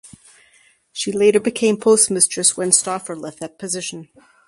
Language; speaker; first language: English; native; English